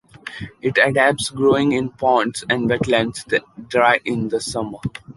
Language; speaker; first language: English; non-native, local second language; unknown